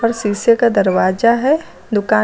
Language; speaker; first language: Hindi; native; Hindi